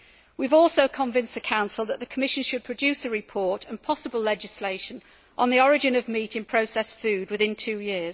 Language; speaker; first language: English; native; English